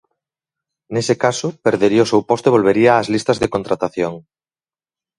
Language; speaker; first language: Galician; native; Galician